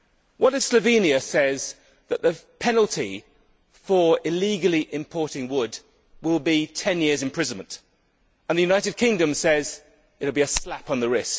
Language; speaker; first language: English; native; English